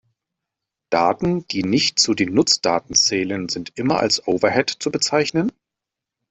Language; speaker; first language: German; native; German